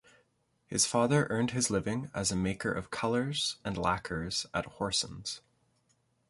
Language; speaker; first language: English; native; English